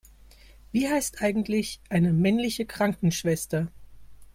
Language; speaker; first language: German; native; German